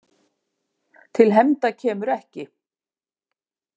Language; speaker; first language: Icelandic; native; Icelandic